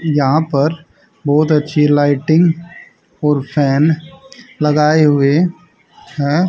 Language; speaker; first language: Hindi; native; Hindi